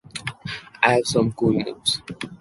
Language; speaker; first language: English; non-native, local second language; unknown